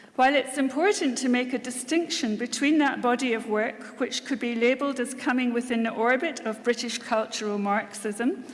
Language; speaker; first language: English; native; English